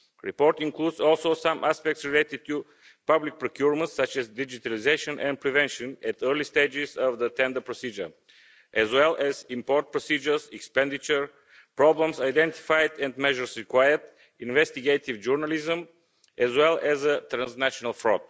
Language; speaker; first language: English; non-native, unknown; Bulgarian